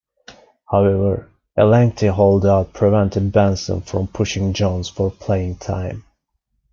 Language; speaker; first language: English; non-native, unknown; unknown